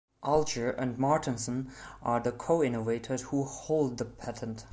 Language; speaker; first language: English; non-native, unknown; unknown